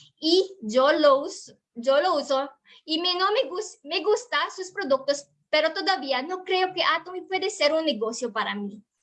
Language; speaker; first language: Spanish; non-native, learner; Filipino